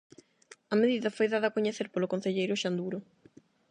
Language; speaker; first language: Galician; non-native, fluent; Spanish